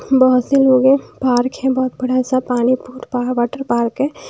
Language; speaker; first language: Hindi; non-native, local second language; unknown